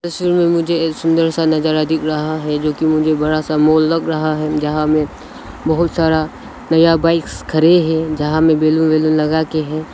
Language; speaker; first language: Hindi; non-native, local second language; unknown